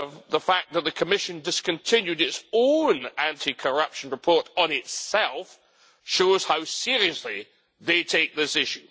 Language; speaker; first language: English; native; English